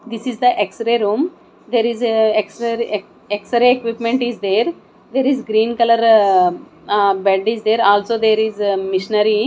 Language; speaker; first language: English; non-native, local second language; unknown